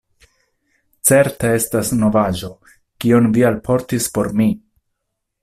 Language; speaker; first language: Esperanto; non-native, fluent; Italian